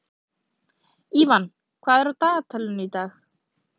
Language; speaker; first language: Icelandic; native; Icelandic